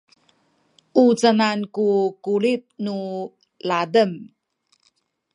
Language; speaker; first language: Sakizaya; native; Sakizaya